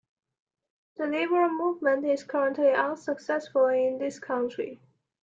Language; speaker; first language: English; non-native, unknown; Chinese